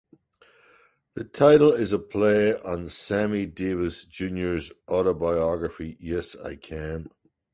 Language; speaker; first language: English; native; English